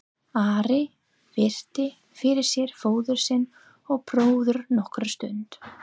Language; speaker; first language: Icelandic; non-native, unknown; English